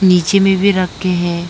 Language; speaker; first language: Hindi; early bilingual, other home language; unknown